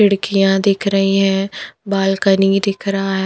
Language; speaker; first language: Hindi; non-native, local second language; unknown